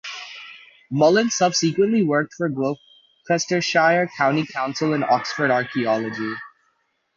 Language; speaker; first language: English; native; English